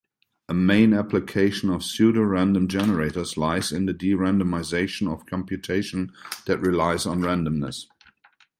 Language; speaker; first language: English; non-native, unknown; German